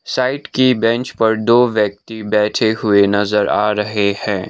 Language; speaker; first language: Hindi; non-native, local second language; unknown